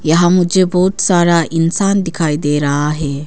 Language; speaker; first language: Hindi; non-native, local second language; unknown